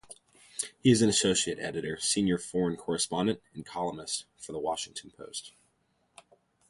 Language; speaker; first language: English; native; English